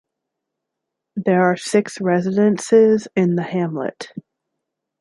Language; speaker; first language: English; native; English